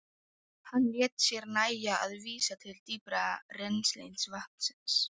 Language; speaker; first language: Icelandic; non-native, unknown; Polish